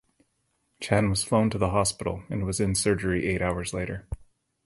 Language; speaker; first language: English; native; English